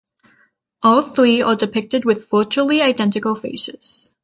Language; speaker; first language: English; native; English